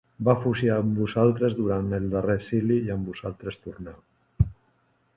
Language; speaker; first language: Catalan; non-native, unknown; Spanish